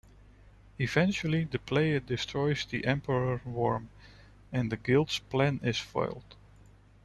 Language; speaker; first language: English; non-native, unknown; Dutch